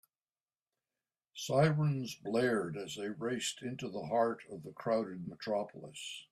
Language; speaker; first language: English; native; English